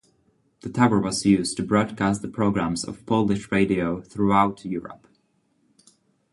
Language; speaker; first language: English; non-native, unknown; Czech